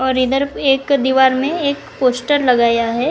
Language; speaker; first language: Hindi; non-native, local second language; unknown